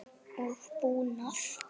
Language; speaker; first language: Icelandic; native; Icelandic